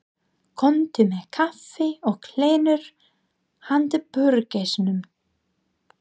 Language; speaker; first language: Icelandic; non-native, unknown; English